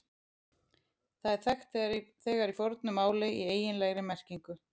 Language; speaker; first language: Icelandic; native; Icelandic